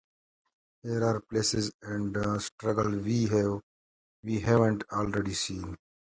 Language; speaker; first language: English; native; English